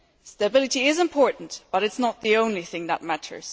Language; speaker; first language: English; non-native, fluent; German